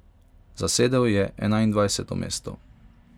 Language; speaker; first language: Slovenian; non-native, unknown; Hungarian